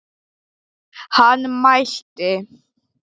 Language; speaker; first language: Icelandic; non-native, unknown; Polish